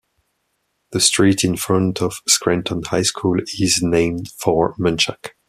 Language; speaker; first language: English; non-native, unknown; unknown